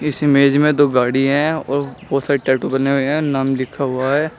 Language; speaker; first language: Hindi; native; Hindi